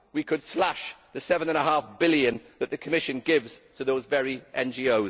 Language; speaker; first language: English; native; English